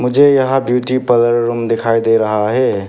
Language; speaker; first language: Hindi; non-native, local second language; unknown